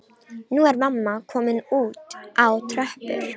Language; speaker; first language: Icelandic; non-native, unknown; Romanian